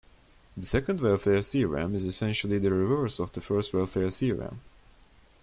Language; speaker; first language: English; non-native, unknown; Turkish